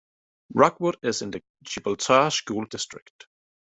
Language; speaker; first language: English; native; English